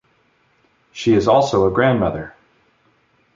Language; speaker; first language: English; native; English